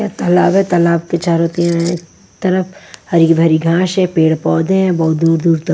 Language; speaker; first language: Hindi; non-native, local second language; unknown